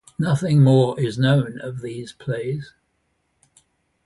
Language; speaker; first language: English; native; English